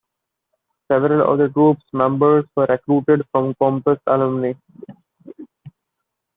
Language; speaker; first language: English; non-native, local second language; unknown